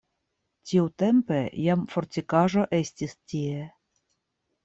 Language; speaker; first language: Esperanto; non-native, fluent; Russian